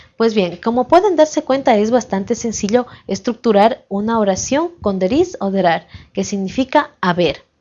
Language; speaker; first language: Spanish; native; Spanish